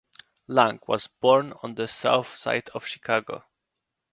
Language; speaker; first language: English; non-native, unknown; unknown